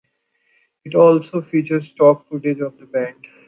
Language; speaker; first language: English; non-native, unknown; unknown